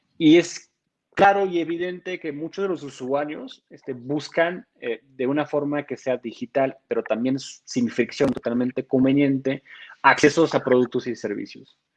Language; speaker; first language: Spanish; non-native, fluent; French